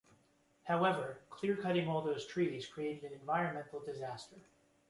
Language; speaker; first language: English; native; English